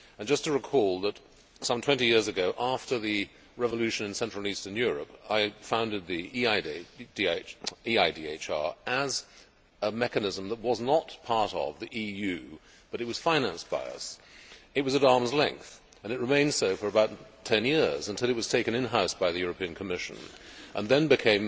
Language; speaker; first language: English; native; English